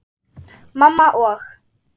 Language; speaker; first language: Icelandic; non-native, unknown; German